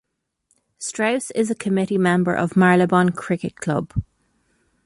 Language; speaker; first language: English; native; English